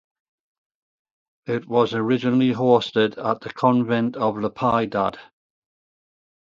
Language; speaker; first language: English; native; English